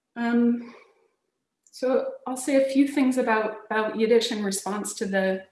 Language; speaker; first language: English; native; English